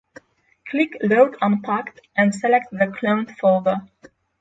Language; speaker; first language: English; non-native, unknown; Polish